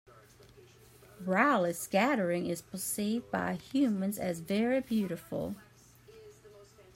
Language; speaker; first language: English; native; English